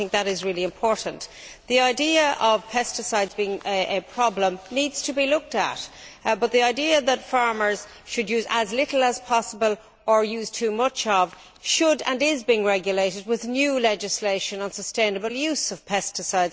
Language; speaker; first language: English; native; English